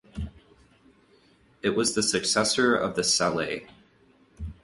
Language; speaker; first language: English; native; English